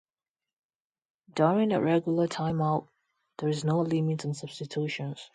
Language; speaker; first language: English; non-native, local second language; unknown